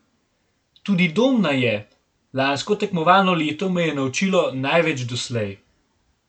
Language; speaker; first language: Slovenian; native; Slovenian